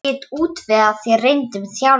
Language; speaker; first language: Icelandic; non-native, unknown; Polish